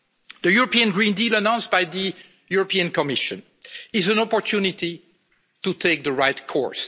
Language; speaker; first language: English; non-native, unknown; French